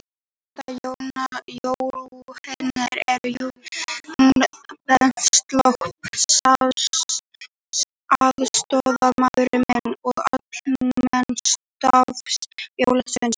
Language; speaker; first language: Icelandic; native; Icelandic